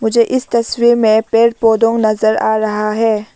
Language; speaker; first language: Hindi; non-native, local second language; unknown